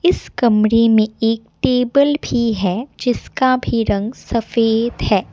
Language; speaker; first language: Hindi; non-native, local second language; Assamese